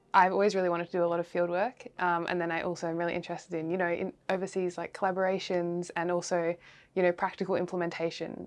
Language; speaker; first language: English; native; English